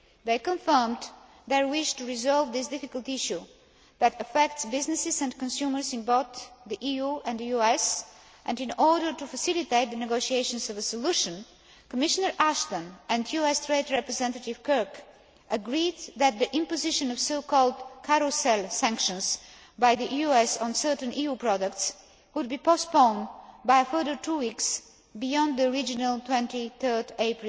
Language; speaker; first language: English; non-native, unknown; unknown